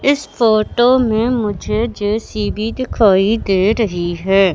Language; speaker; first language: Hindi; native; Hindi